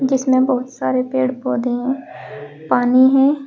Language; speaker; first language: Hindi; native; Hindi